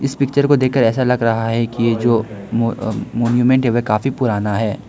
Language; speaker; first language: Hindi; non-native, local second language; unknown